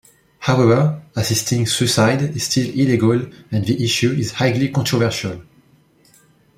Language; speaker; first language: English; non-native, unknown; French